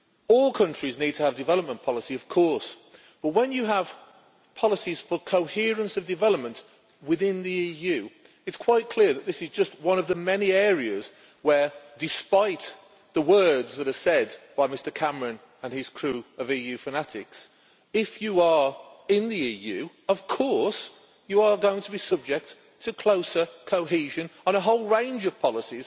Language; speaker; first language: English; native; English